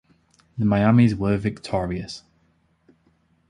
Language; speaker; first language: English; native; English